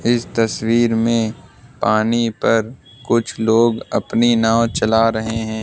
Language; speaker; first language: Hindi; native; Hindi